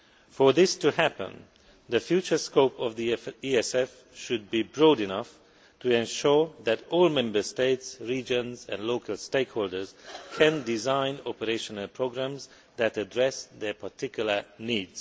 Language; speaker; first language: English; non-native, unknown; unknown